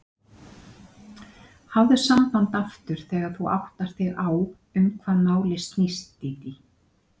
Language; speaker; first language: Icelandic; native; Icelandic